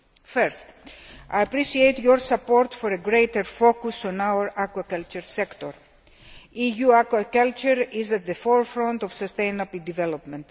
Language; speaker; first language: English; non-native, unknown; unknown